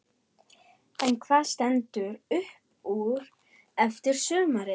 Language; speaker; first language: Icelandic; non-native, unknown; German